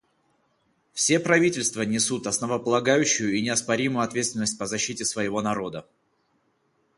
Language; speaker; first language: Russian; non-native, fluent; Georgian